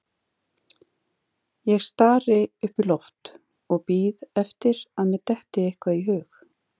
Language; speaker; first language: Icelandic; native; Icelandic